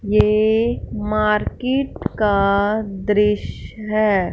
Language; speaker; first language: Hindi; non-native, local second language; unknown